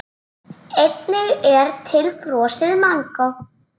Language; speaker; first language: Icelandic; native; Icelandic